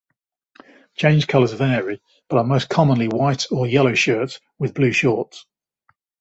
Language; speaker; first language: English; native; English